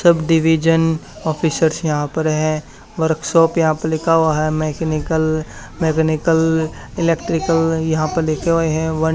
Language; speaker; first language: Hindi; native; Hindi